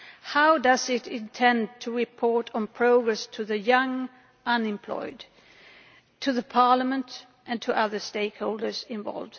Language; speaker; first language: English; non-native, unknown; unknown